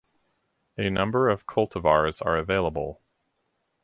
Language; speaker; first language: English; native; English